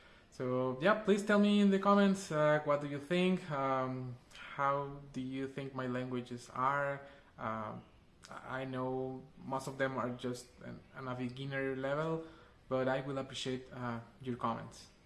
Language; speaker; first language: English; non-native, fluent; Spanish